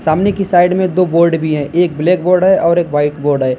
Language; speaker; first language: Hindi; native; Hindi